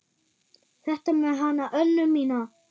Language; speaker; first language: Icelandic; non-native, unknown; German